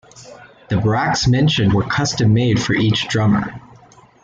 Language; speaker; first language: English; native; English